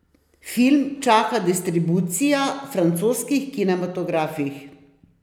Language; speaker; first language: Slovenian; native; Slovenian